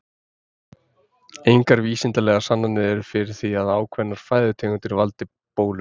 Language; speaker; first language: Icelandic; native; Icelandic